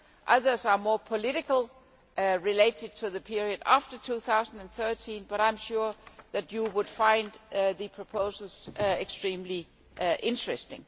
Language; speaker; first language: English; non-native, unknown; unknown